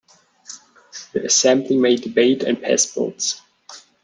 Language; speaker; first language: English; non-native, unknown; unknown